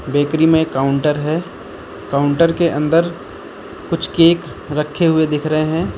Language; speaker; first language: Hindi; native; Hindi